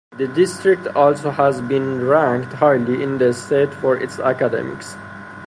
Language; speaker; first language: English; non-native, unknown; Persian